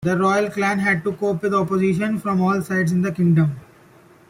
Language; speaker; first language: English; non-native, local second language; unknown